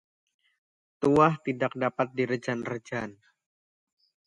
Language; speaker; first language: Indonesian; non-native, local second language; Javanese